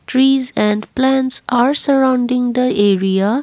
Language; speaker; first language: English; non-native, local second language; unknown